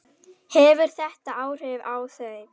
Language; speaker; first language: Icelandic; non-native, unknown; Indonesian